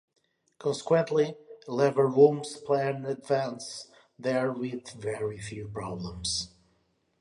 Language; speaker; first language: English; non-native, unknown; Portuguese